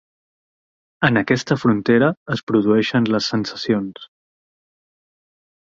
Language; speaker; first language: Catalan; native; Catalan